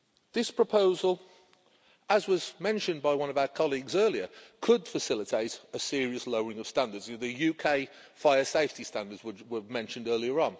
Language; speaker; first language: English; native; English